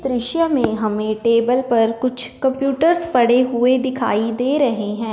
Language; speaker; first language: Hindi; non-native, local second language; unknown